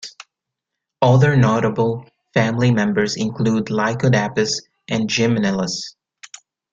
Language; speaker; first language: English; native; English